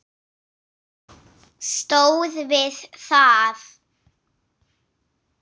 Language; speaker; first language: Icelandic; non-native, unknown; English